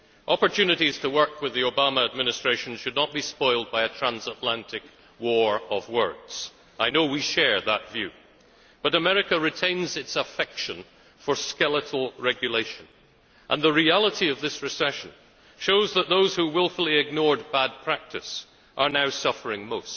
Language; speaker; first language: English; native; English